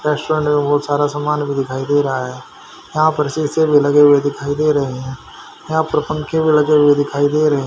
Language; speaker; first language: Hindi; native; Hindi